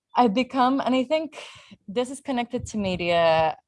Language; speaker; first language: English; non-native, local second language; Spanish